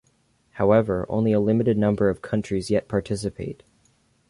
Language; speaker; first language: English; native; English